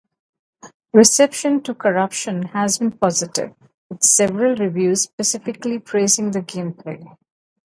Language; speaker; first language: English; non-native, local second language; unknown